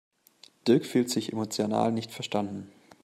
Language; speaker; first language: German; native; German